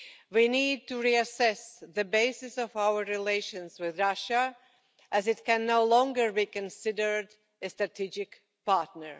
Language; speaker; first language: English; non-native, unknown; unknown